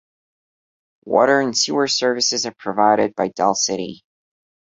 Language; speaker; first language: English; non-native, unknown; Portuguese